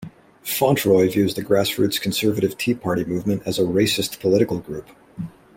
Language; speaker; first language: English; native; English